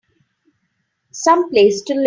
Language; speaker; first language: English; non-native, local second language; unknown